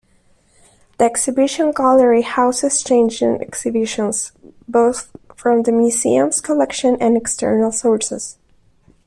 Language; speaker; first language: English; non-native, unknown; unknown